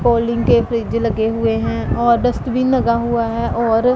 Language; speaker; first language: Hindi; non-native, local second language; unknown